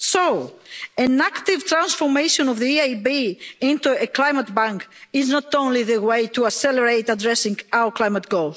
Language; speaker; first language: English; non-native, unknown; Greek